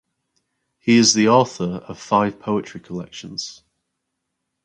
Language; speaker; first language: English; native; English